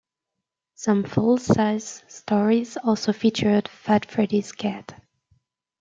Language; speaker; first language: English; native; English